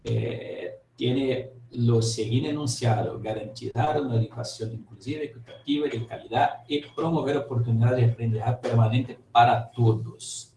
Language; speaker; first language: Spanish; non-native, related language; Portuguese